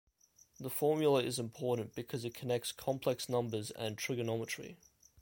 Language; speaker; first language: English; native; English